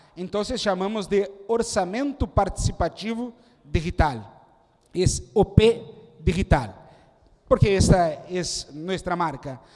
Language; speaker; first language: Spanish; non-native, related language; Portuguese